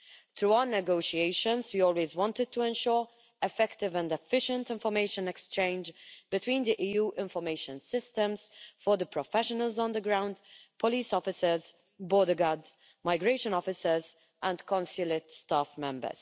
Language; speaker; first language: English; non-native, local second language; Maltese